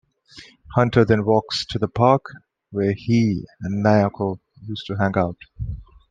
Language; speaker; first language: English; non-native, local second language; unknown